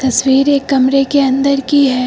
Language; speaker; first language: Hindi; native; Hindi